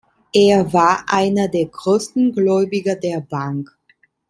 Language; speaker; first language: German; non-native, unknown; Italian